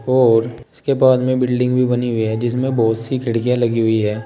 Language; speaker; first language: Hindi; native; Hindi